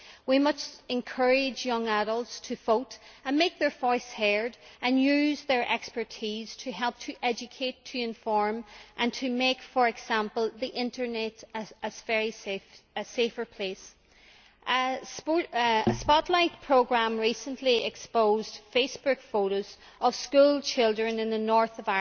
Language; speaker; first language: English; native; English